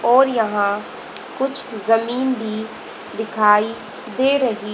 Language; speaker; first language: Hindi; native; Hindi